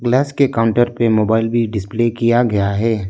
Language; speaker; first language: Hindi; non-native, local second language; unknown